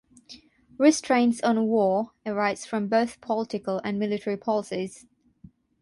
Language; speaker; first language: English; non-native, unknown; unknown